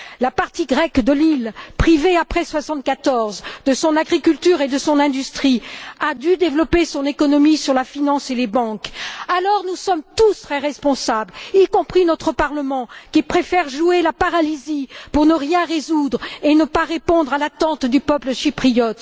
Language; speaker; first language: French; native; French